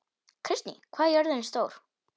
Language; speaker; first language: Icelandic; non-native, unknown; Polish